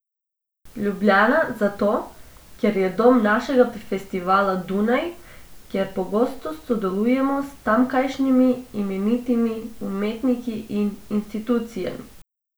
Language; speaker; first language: Slovenian; non-native, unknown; Macedonian